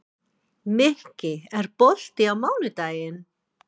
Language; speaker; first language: Icelandic; non-native, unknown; English